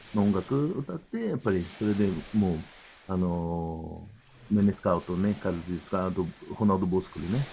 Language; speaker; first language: Japanese; early bilingual, heritage; Portuguese